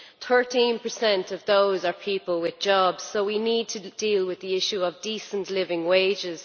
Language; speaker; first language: English; native; English